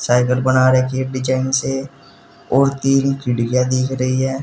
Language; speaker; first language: Hindi; native; Hindi